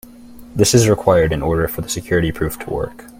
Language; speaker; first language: English; native; English